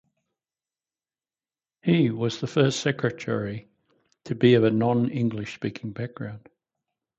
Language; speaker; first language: English; native; English